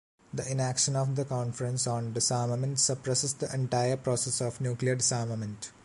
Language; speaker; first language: English; non-native, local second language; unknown